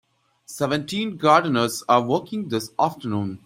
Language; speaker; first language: English; non-native, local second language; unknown